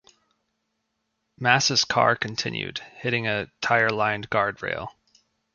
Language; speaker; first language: English; native; English